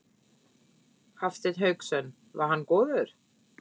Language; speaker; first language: Icelandic; non-native, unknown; German